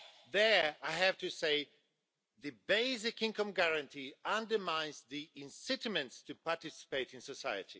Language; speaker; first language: English; non-native, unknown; Swedish